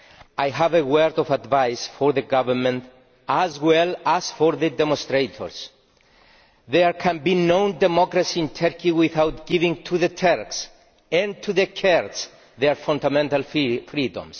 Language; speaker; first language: English; non-native, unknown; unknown